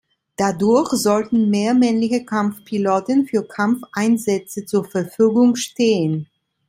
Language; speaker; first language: German; non-native, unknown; Italian